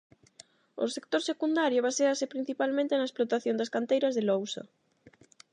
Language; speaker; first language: Galician; non-native, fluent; Spanish